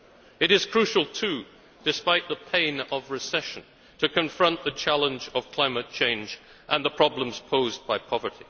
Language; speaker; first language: English; native; English